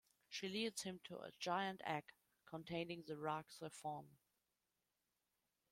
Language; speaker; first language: English; non-native, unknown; German